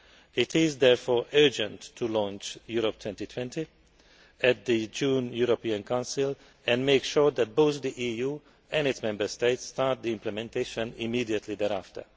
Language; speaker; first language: English; non-native, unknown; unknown